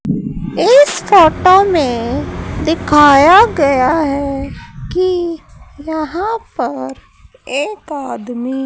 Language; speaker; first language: Hindi; native; Hindi